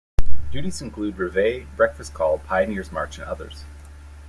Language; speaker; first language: English; native; English